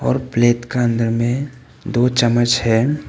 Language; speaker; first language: Hindi; early bilingual, other home language; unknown